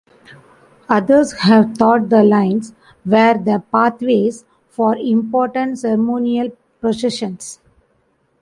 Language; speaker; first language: English; non-native, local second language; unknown